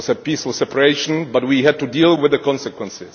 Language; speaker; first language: English; non-native, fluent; Czech